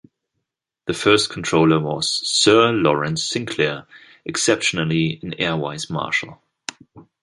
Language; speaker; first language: English; non-native, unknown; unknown